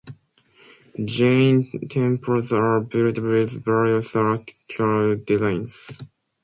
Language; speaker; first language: English; non-native, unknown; Japanese